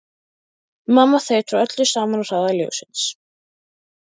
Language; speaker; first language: Icelandic; native; Icelandic